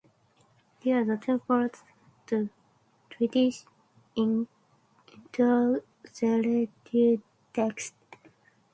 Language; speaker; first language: English; non-native, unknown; Japanese